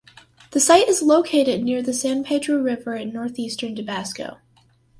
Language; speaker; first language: English; native; English